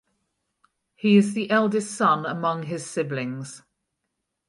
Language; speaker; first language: English; native; English